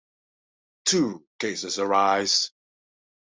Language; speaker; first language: English; non-native, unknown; Dutch